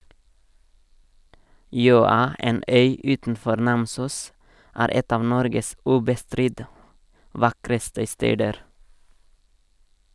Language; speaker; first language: Norwegian; non-native, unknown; Nepali